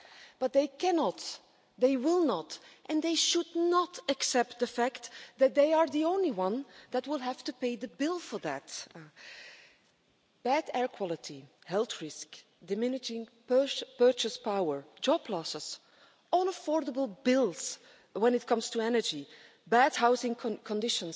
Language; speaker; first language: English; non-native, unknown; Dutch